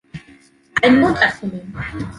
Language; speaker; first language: English; non-native, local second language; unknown